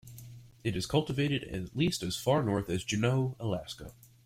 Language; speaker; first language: English; native; English